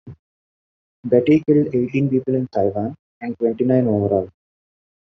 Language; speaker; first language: English; non-native, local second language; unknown